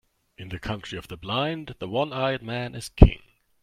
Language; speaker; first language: English; non-native, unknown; German